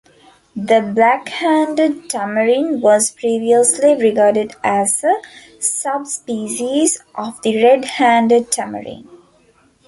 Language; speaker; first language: English; non-native, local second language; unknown